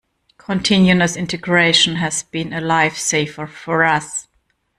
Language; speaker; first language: English; non-native, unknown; German